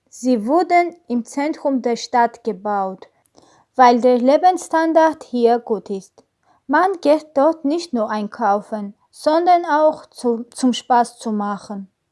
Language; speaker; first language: German; non-native, learner; Armenian